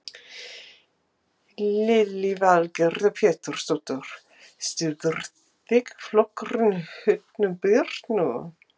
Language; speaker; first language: Icelandic; non-native, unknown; English